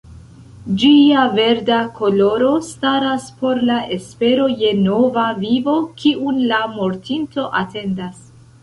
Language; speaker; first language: Esperanto; non-native, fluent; Central Kurdish